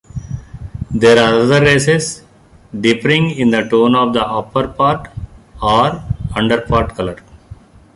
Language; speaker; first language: English; non-native, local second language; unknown